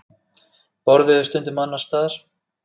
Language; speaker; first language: Icelandic; native; Icelandic